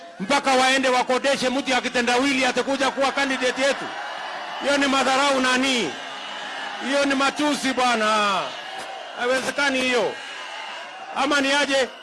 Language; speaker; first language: Swahili; non-native, local second language; Kikuyu